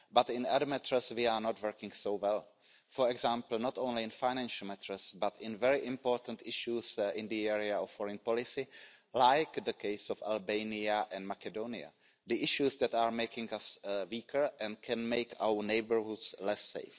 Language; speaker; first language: English; non-native, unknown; Czech